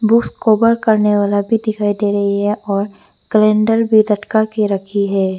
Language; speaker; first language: Hindi; non-native, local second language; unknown